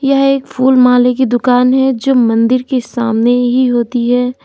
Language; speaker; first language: Hindi; native; Hindi